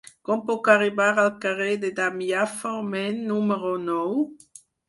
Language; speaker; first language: Catalan; non-native, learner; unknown